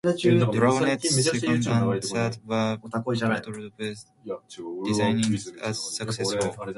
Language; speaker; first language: English; non-native, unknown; Japanese